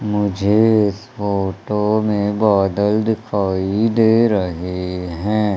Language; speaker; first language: Hindi; native; Hindi